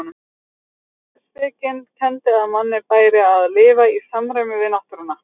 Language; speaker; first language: Icelandic; native; Icelandic